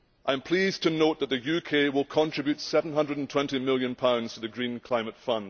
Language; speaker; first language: English; native; English